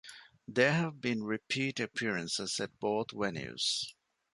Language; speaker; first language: English; non-native, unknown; Divehi